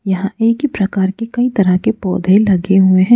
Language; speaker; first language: Hindi; native; Hindi